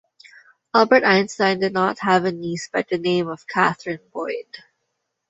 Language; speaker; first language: English; non-native, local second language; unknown